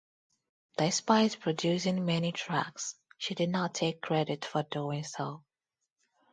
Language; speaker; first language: English; non-native, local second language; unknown